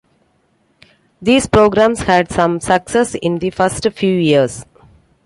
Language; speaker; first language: English; non-native, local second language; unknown